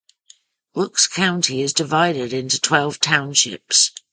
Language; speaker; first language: English; native; English